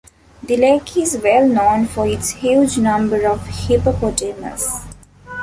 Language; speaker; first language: English; non-native, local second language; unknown